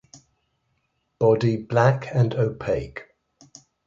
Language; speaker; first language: English; native; English